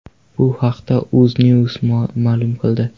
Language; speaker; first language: Uzbek; non-native, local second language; Kara-Kalpak